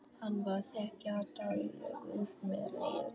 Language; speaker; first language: Icelandic; non-native, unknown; Vietnamese